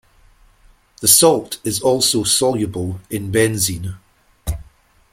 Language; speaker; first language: English; native; English